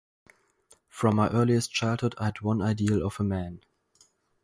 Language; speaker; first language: English; non-native, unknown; German